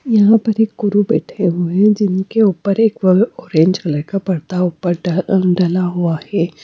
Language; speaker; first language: Hindi; non-native, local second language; Punjabi